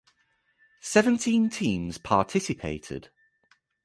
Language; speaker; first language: English; native; English